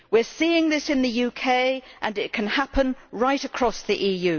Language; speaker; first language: English; native; English